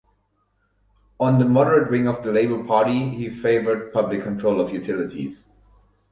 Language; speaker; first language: English; non-native, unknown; German